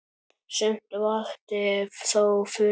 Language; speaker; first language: Icelandic; native; Icelandic